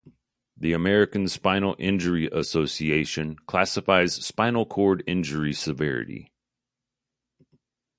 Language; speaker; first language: English; native; English